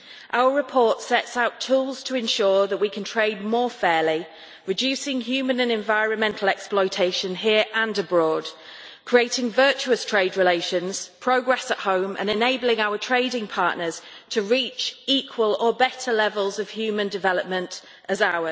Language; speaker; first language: English; native; English